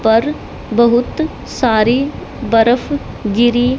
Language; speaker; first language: Hindi; native; Hindi